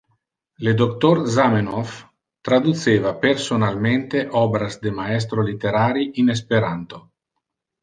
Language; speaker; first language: Interlingua; non-native, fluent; Italian